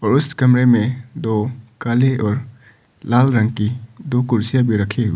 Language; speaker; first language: Hindi; non-native, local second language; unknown